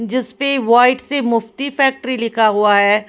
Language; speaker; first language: Hindi; non-native, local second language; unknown